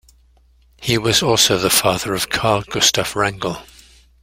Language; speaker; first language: English; native; English